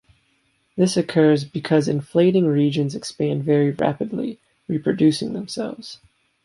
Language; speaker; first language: English; native; English